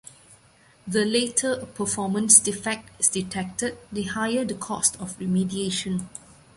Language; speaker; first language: English; non-native, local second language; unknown